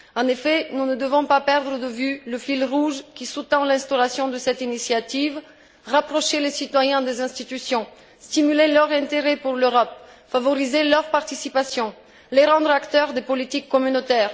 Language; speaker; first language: French; non-native, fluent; Bulgarian